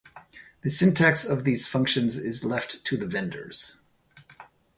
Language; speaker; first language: English; native; English